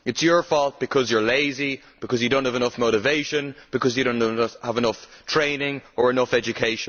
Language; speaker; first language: English; native; English